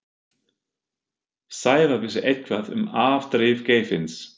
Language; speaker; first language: Icelandic; non-native, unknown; German